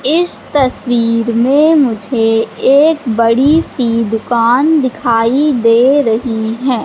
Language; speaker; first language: Hindi; native; Hindi